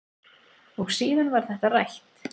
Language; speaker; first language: Icelandic; native; Icelandic